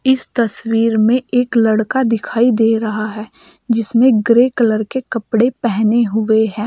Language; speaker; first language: Hindi; native; Hindi